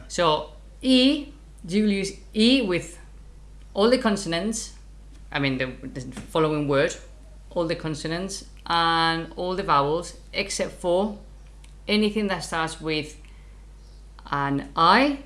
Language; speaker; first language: English; non-native, fluent; Spanish